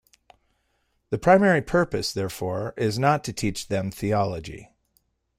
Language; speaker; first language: English; native; English